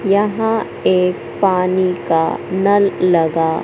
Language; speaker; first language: Hindi; native; Hindi